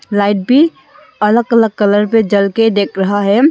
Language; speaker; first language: Hindi; non-native, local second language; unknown